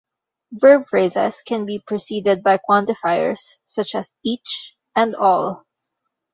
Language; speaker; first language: English; non-native, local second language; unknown